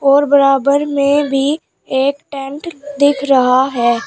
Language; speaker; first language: Hindi; native; Hindi